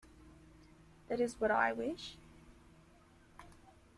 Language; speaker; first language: English; native; English